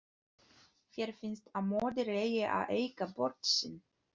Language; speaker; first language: Icelandic; non-native, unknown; Polish